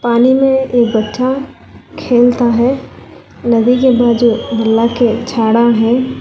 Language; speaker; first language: Hindi; non-native, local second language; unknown